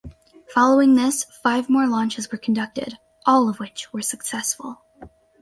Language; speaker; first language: English; native; English